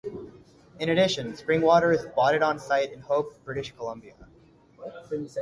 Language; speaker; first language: English; native; English